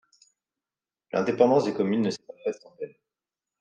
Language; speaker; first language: French; native; French